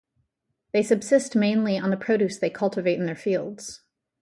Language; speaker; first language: English; native; English